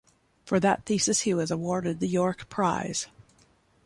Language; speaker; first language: English; native; English